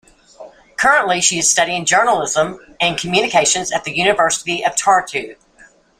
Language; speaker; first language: English; native; English